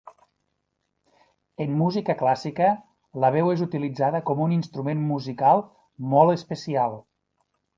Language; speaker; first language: Catalan; native; Catalan